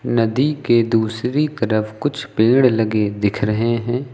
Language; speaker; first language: Hindi; native; Hindi